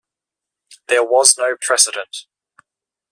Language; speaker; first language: English; native; English